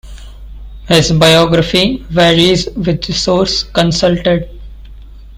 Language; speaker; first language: English; non-native, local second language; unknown